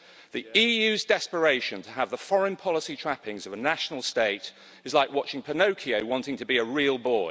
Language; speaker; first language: English; native; English